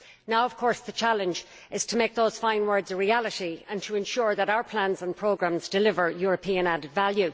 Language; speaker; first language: English; native; English